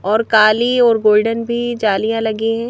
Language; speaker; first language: Hindi; native; Hindi